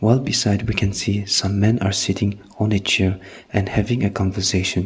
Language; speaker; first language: English; non-native, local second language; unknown